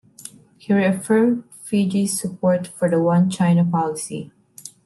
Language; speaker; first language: English; non-native, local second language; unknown